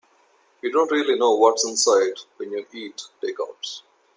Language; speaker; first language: English; non-native, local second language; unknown